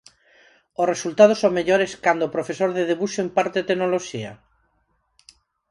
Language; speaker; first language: Galician; non-native, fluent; Spanish